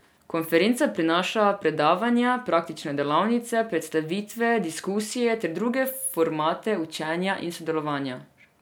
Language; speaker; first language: Slovenian; non-native, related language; Serbian